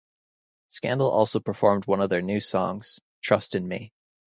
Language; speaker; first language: English; native; English